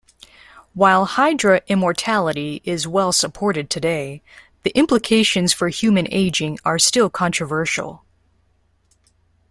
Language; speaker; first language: English; native; English